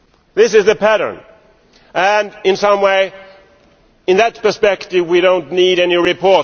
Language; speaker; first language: English; non-native, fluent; Swedish